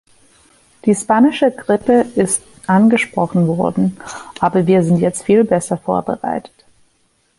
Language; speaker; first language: German; non-native, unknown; English